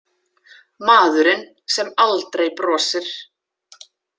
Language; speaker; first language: Icelandic; native; Icelandic